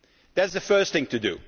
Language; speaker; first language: English; non-native, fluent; Dutch